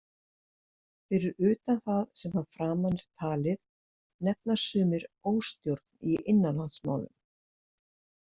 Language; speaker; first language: Icelandic; native; Icelandic